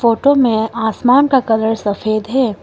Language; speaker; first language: Hindi; non-native, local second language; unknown